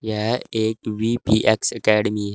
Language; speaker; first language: Hindi; native; Hindi